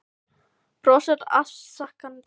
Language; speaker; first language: Icelandic; non-native, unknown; Filipino